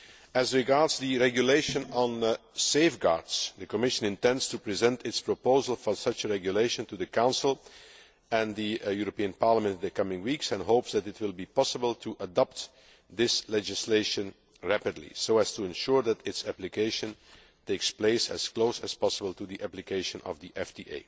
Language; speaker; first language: English; non-native, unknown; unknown